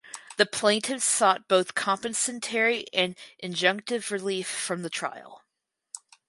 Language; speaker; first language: English; native; English